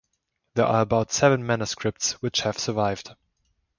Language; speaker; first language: English; non-native, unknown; German